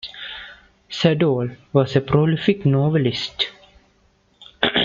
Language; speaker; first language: English; non-native, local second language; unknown